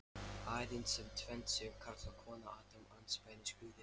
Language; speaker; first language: Icelandic; non-native, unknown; Lithuanian